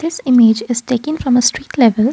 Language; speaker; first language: English; non-native, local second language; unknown